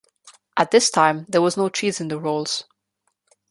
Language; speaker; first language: English; non-native, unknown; Slovenian